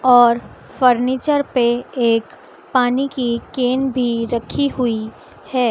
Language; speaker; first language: Hindi; native; Hindi